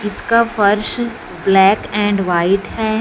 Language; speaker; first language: Hindi; non-native, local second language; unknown